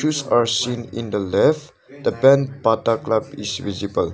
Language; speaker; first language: English; non-native, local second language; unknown